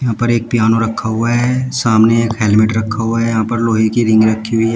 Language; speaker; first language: Hindi; native; Hindi